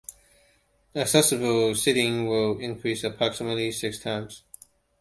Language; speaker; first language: English; non-native, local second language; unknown